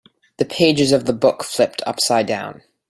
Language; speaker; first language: English; native; English